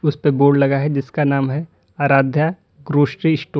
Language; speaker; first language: Hindi; native; Hindi